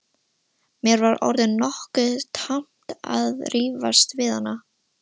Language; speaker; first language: Icelandic; non-native, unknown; Russian